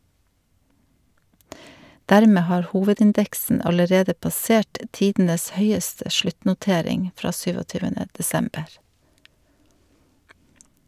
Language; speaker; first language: Norwegian; native; Norwegian